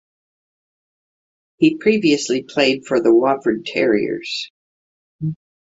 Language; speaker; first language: English; native; English